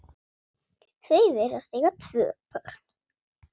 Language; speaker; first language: Icelandic; non-native, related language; Swedish